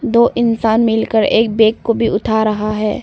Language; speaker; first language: Hindi; non-native, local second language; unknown